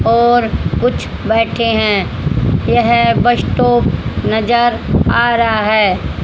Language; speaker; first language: Hindi; native; Hindi